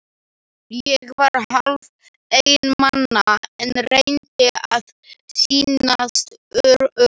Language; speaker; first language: Icelandic; non-native, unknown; Slovak